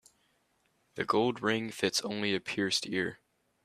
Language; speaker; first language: English; native; English